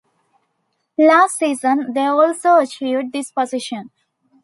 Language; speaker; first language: English; non-native, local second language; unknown